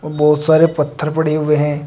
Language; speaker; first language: Hindi; native; Hindi